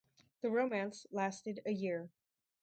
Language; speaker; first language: English; native; English